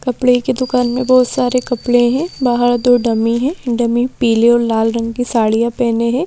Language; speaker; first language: Hindi; native; Hindi